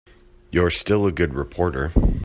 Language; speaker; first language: English; native; English